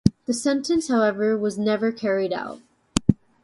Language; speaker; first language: English; native; English